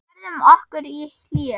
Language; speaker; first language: Icelandic; non-native, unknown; German